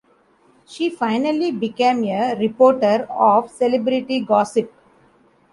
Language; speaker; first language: English; non-native, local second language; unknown